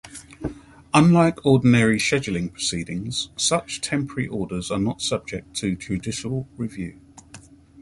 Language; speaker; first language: English; native; English